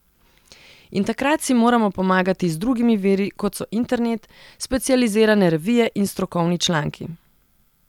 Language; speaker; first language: Slovenian; non-native, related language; Serbian